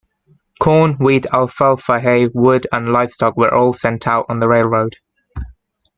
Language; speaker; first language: English; native; English